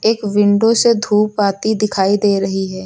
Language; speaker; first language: Hindi; native; Hindi